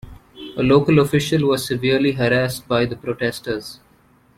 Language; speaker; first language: English; non-native, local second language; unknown